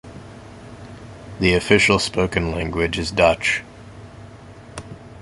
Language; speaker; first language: English; native; English